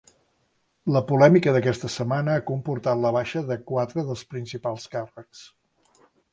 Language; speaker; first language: Catalan; native; Catalan